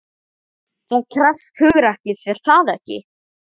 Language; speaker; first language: Icelandic; native; Icelandic